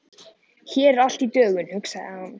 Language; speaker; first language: Icelandic; native; Icelandic